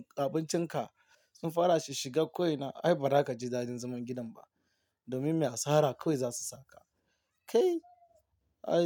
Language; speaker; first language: Hausa; non-native, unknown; Yoruba